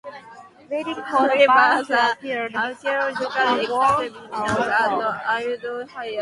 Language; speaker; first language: English; non-native, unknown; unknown